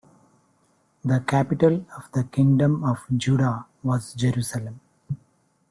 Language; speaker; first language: English; non-native, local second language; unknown